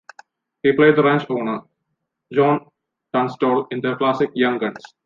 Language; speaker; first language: English; non-native, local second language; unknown